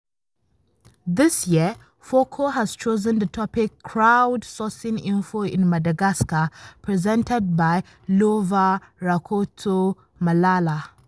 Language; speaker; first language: English; non-native, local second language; Hausa